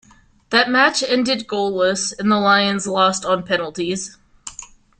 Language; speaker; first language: English; native; English